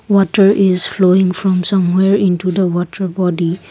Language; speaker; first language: English; non-native, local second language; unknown